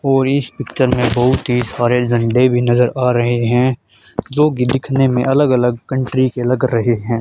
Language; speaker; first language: Hindi; native; Hindi